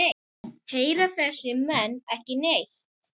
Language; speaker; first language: Icelandic; native; Icelandic